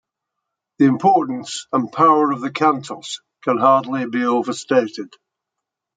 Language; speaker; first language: English; native; English